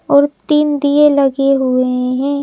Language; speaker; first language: Hindi; native; Hindi